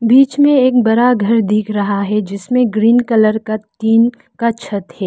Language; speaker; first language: Hindi; non-native, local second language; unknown